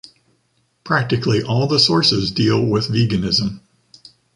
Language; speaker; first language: English; native; English